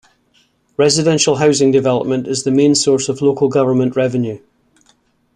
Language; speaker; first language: English; native; English